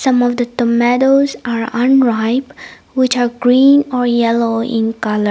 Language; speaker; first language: English; non-native, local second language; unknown